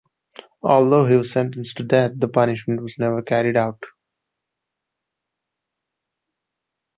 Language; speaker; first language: English; non-native, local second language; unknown